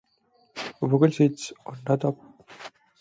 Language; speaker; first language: English; native; English